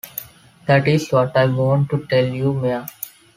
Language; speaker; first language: English; non-native, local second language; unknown